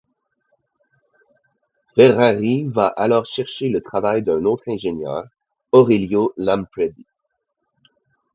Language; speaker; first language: French; native; French